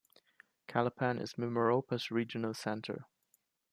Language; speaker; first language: English; non-native, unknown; German